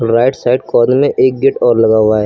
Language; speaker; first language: Hindi; native; Hindi